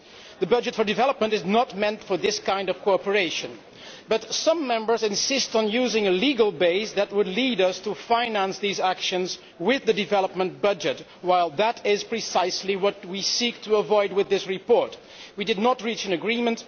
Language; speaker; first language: English; non-native, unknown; Dutch